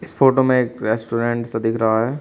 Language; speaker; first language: Hindi; native; Hindi